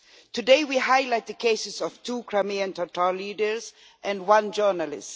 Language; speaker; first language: English; non-native, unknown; Swedish